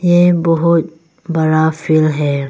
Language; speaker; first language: Hindi; early bilingual, other home language; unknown